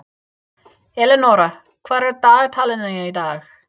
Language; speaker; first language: Icelandic; non-native, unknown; English